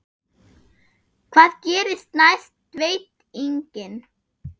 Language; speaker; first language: Icelandic; non-native, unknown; German